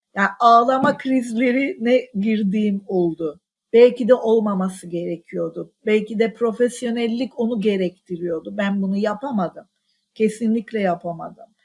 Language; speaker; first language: Turkish; non-native, local second language; Armenian